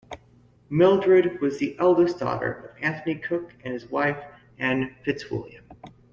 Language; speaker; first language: English; native; English